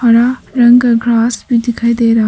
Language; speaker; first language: Hindi; non-native, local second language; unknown